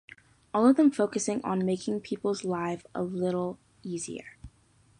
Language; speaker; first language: English; native; English